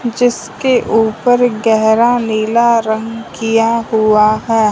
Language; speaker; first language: Hindi; non-native, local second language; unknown